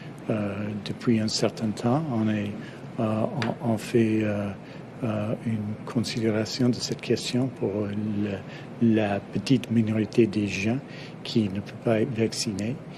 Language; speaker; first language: French; non-native, fluent; English